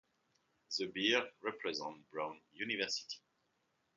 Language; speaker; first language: English; non-native, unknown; French